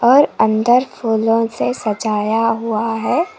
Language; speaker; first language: Hindi; non-native, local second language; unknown